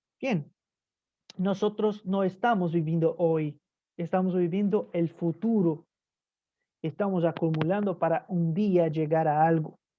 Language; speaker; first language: Spanish; non-native, fluent; Portuguese